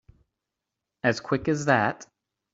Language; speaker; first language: English; native; English